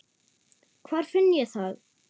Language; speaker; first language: Icelandic; non-native, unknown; German